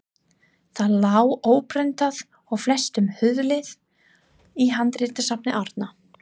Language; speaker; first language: Icelandic; non-native, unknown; English